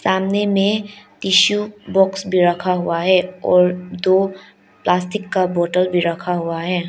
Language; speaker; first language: Hindi; non-native, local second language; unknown